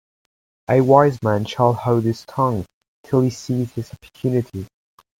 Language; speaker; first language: English; native; English